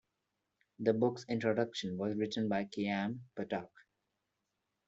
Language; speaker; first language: English; non-native, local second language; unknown